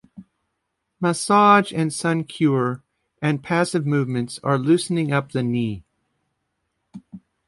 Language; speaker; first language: English; native; English